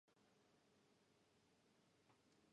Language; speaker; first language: English; non-native, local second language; Fula